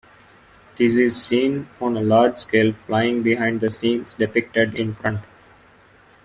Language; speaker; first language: English; non-native, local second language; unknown